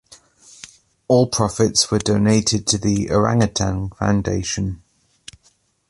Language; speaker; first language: English; native; English